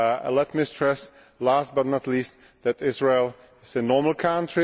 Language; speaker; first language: English; non-native, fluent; Czech